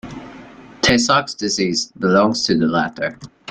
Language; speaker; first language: English; native; English